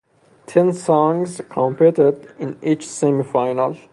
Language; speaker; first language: English; non-native, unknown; Persian